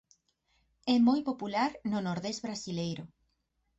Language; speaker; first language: Galician; native; Galician